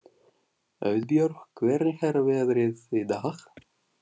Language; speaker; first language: Icelandic; non-native, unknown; Russian